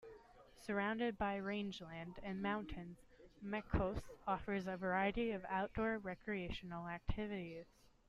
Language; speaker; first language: English; native; English